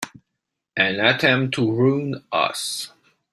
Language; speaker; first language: English; native; English